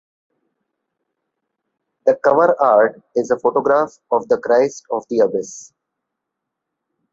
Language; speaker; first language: English; non-native, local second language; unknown